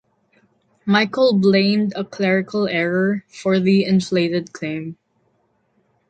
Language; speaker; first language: English; non-native, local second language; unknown